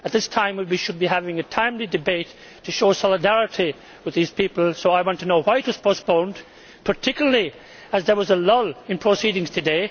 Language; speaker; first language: English; native; English